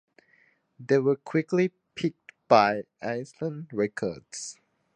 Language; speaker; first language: English; non-native, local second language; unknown